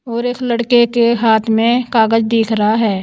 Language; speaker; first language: Hindi; native; Hindi